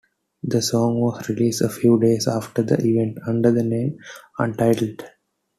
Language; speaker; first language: English; non-native, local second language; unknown